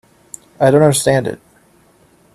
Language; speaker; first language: English; native; English